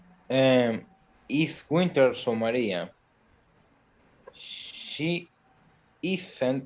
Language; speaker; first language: English; non-native, learner; Spanish